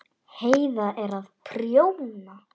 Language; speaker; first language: Icelandic; non-native, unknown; Polish